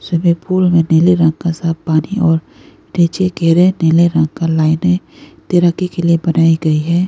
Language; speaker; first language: Hindi; non-native, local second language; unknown